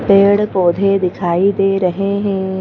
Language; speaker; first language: Hindi; native; Hindi